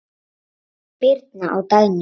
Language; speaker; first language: Icelandic; native; Icelandic